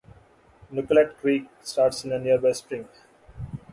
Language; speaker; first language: English; non-native, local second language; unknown